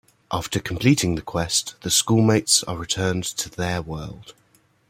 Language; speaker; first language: English; native; English